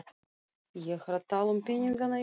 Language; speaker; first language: Icelandic; non-native, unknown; Russian